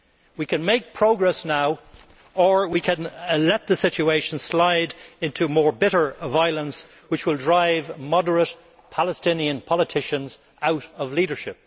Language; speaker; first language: English; native; English